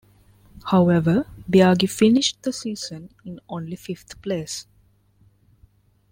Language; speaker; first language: English; non-native, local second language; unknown